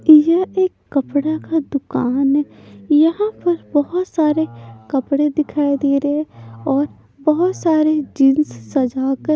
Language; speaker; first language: Hindi; non-native, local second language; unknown